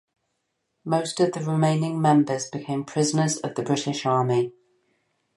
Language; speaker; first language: English; native; English